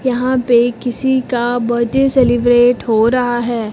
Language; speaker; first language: Hindi; native; Hindi